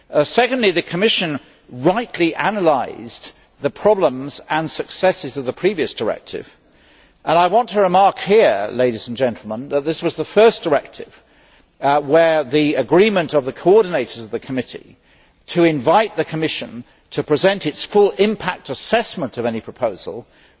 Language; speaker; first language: English; native; English